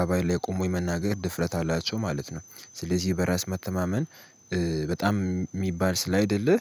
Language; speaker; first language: Amharic; native; Amharic